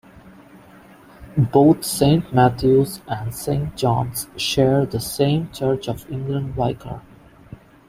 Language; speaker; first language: English; non-native, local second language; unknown